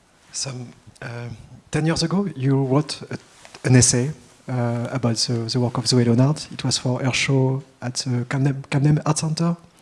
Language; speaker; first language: English; non-native, fluent; French